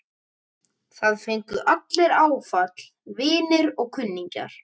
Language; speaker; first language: Icelandic; native; Icelandic